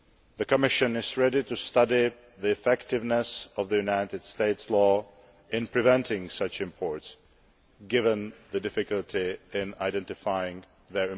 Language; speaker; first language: English; non-native, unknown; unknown